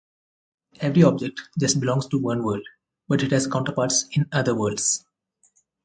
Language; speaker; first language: English; non-native, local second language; Telugu